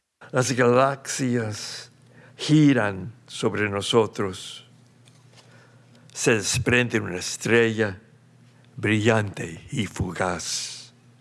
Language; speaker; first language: Spanish; early bilingual, heritage; Spanish